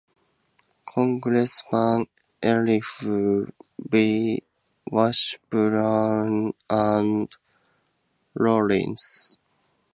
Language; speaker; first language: English; native; English